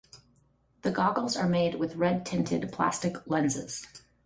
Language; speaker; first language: English; native; English